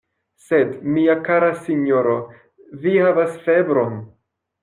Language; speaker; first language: Esperanto; non-native, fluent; French